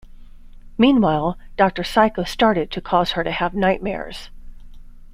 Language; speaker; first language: English; native; English